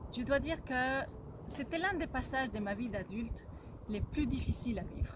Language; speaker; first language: French; non-native, fluent; Spanish